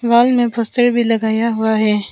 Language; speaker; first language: Hindi; non-native, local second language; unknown